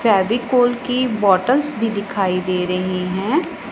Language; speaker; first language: Hindi; non-native, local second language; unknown